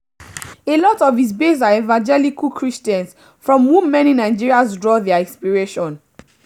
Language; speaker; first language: English; non-native, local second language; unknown